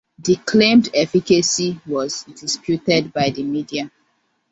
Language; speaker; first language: English; non-native, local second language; Hausa